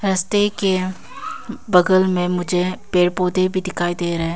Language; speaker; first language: Hindi; non-native, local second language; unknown